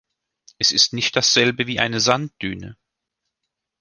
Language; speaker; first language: German; native; German